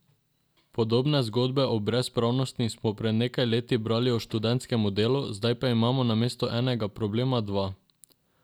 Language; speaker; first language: Slovenian; non-native, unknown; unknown